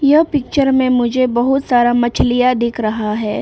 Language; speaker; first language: Hindi; early bilingual, other home language; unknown